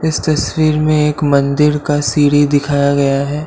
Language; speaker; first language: Hindi; non-native, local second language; Assamese